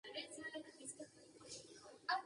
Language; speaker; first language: English; native; English